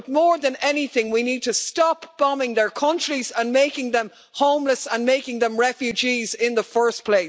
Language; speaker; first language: English; native; English